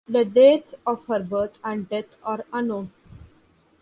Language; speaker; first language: English; non-native, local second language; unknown